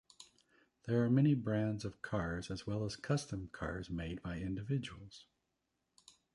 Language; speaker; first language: English; native; English